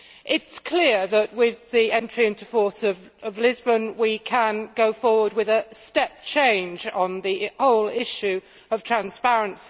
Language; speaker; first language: English; native; English